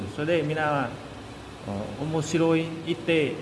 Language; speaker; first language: Japanese; non-native, learner; Vietnamese